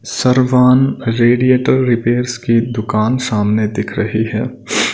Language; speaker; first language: Hindi; non-native, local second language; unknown